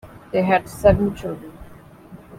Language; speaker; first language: English; non-native, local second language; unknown